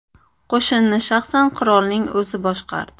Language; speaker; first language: Uzbek; native; Uzbek